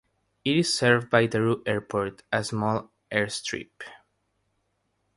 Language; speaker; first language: English; non-native, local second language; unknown